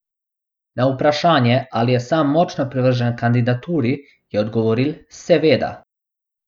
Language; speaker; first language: Slovenian; non-native, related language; Bosnian